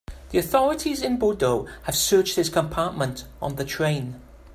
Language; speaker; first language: English; native; English